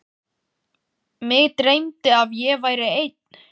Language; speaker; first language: Icelandic; native; Icelandic